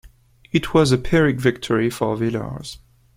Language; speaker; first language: English; non-native, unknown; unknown